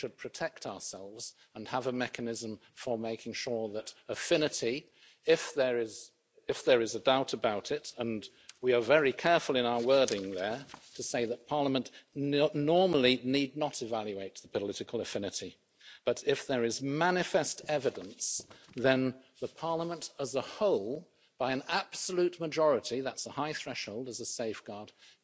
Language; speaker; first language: English; native; English